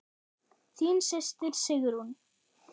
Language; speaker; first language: Icelandic; non-native, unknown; German